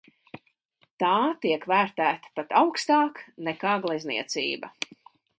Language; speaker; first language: Latvian; native; Latvian